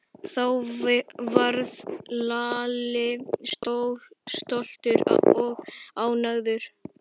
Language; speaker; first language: Icelandic; native; Icelandic